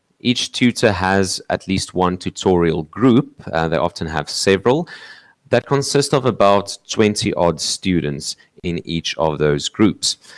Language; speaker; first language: English; non-native, local second language; Afrikaans